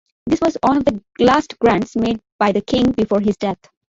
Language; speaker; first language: English; non-native, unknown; Bangla